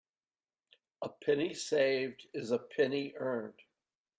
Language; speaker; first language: English; native; English